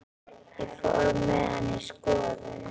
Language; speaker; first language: Icelandic; native; Icelandic